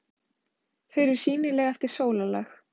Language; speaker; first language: Icelandic; native; Icelandic